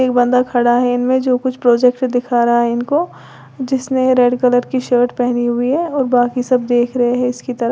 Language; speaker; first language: Hindi; native; Hindi